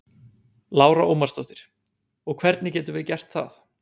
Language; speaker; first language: Icelandic; native; Icelandic